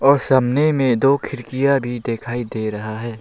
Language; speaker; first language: Hindi; non-native, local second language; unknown